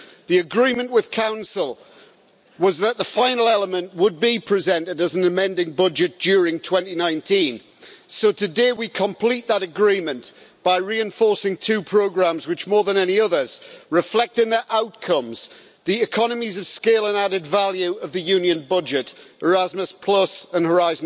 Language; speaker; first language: English; native; English